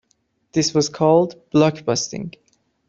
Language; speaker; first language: English; non-native, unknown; Persian